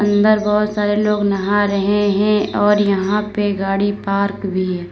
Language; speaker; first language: Hindi; native; Hindi